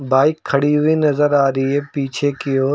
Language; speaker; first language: Hindi; native; Hindi